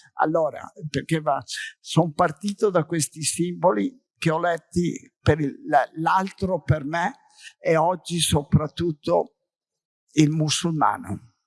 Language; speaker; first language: Italian; native; Italian